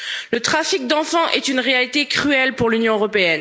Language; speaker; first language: French; native; French